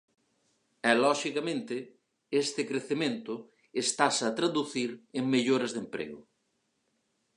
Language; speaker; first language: Galician; native; Galician